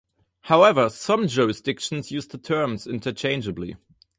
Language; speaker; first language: English; non-native, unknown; German